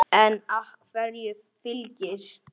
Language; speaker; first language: Icelandic; native; Icelandic